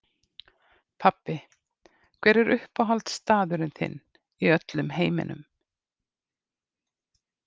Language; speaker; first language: Icelandic; native; Icelandic